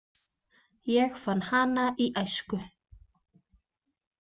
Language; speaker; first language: Icelandic; native; Icelandic